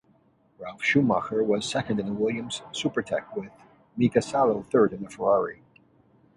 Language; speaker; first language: English; native; English